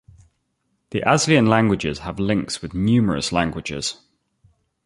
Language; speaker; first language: English; native; English